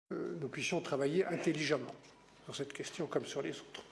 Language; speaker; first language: French; native; French